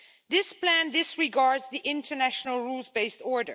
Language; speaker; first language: English; non-native, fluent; Dutch